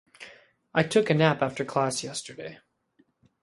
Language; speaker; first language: English; native; English